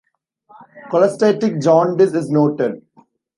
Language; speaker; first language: English; non-native, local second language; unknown